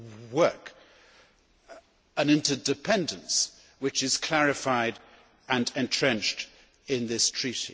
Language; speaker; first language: English; native; English